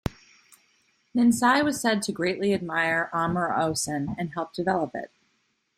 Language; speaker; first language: English; native; English